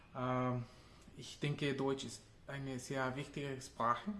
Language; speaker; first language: German; non-native, learner; Spanish